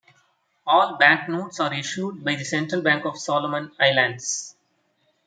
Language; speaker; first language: English; non-native, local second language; Tamil